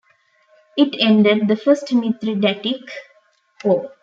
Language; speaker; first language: English; non-native, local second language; Tamil